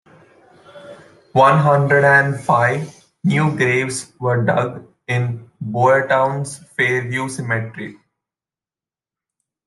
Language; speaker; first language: English; non-native, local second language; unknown